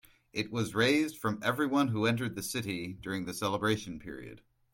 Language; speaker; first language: English; native; English